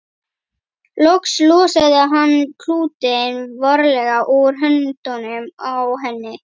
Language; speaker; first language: Icelandic; native; Icelandic